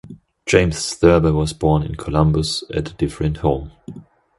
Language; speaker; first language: English; non-native, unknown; German